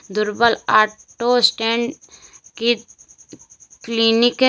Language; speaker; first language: Hindi; native; Hindi